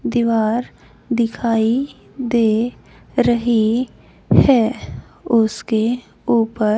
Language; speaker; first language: Hindi; native; Hindi